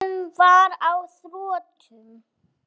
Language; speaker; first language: Icelandic; non-native, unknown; English